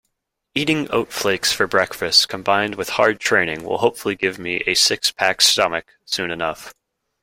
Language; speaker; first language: English; native; English